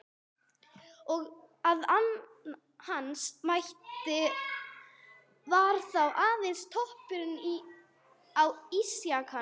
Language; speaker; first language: Icelandic; non-native, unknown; English